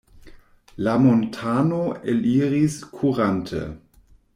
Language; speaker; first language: Esperanto; non-native, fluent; German